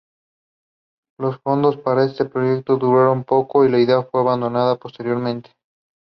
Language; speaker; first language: English; non-native, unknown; Spanish